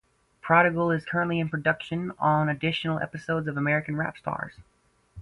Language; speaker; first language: English; native; English